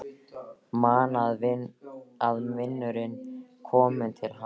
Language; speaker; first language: Icelandic; native; Icelandic